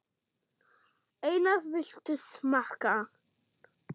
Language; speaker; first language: Icelandic; non-native, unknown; German